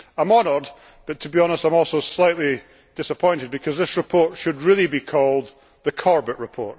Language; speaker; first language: English; native; English